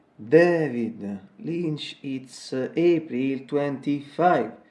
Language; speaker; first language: English; non-native, learner; Italian